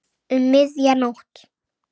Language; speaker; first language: Icelandic; native; Icelandic